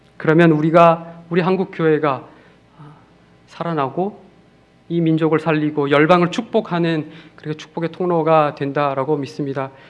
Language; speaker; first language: Korean; native; Korean